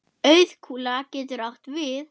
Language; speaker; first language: Icelandic; non-native, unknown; German